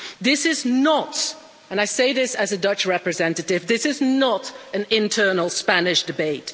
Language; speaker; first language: English; non-native, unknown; Dutch